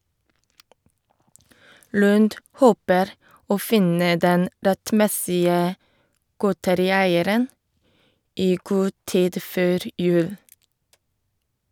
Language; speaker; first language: Norwegian; non-native, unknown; Korean